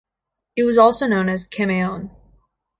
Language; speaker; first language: English; native; English